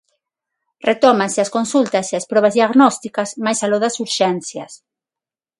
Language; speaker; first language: Galician; non-native, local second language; Spanish